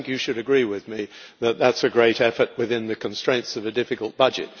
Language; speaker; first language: English; native; English